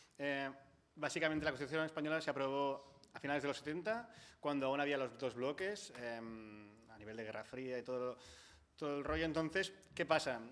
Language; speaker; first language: Spanish; non-native, local second language; Catalan